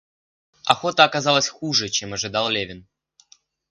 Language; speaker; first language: Russian; native; Russian